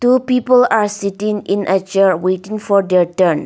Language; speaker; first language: English; non-native, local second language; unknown